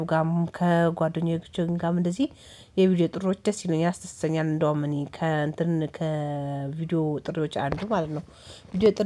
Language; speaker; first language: Amharic; native; Amharic